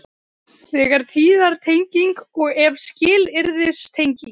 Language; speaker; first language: Icelandic; native; Icelandic